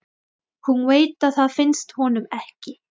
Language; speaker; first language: Icelandic; non-native, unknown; Thai